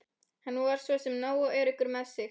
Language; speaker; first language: Icelandic; non-native, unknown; Polish